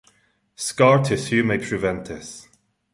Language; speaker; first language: English; non-native, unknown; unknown